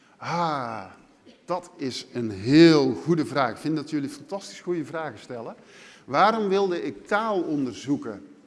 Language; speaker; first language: Dutch; native; Dutch